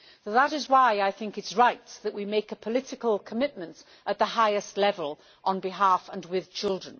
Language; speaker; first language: English; native; English